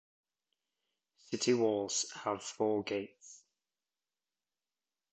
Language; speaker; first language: English; native; English